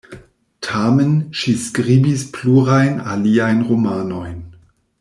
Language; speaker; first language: Esperanto; non-native, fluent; German